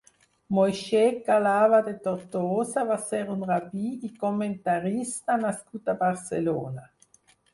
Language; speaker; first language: Catalan; non-native, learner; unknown